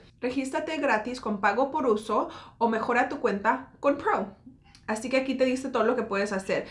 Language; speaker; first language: Spanish; early bilingual, heritage; Spanish